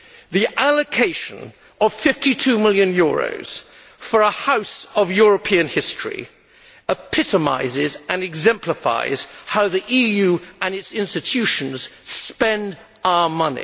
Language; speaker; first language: English; native; English